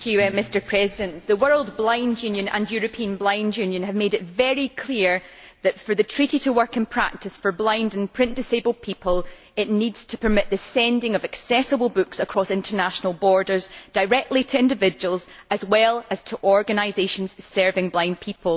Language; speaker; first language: English; native; English